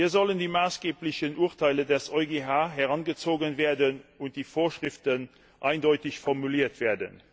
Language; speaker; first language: German; non-native, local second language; Luxembourgish